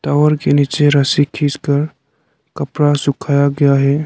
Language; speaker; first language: Hindi; non-native, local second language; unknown